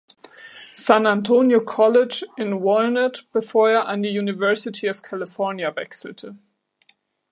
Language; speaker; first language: German; native; German